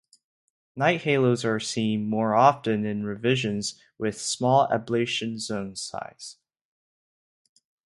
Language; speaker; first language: English; non-native, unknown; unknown